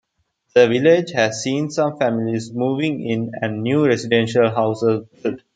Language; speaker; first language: English; non-native, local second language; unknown